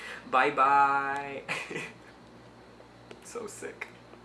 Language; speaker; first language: English; native; English